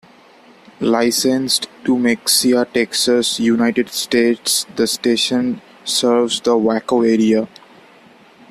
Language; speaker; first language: English; non-native, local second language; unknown